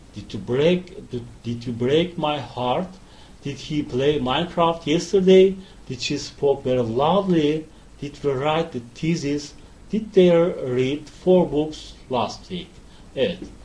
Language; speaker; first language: English; non-native, fluent; Turkish